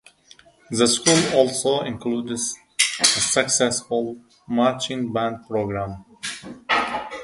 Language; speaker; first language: English; non-native, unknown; Central Kurdish